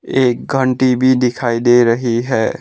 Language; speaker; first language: Hindi; non-native, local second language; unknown